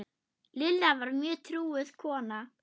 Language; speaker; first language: Icelandic; non-native, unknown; German